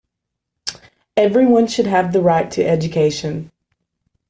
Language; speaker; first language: English; native; English